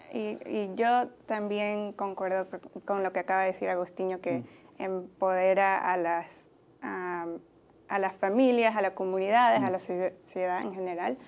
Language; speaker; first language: Spanish; native; Spanish